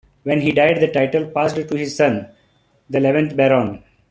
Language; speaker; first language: English; non-native, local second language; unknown